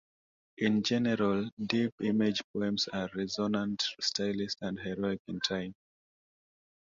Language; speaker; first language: English; non-native, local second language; Swahili